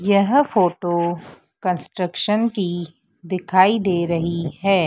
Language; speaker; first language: Hindi; native; Hindi